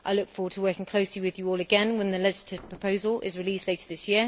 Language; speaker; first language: English; native; English